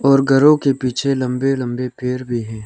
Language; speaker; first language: Hindi; non-native, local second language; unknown